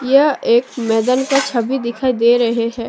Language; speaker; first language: Hindi; non-native, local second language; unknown